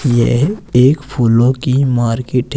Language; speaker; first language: Hindi; native; Hindi